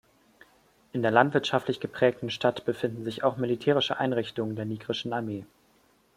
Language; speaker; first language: German; native; German